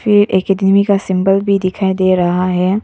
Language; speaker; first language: Hindi; non-native, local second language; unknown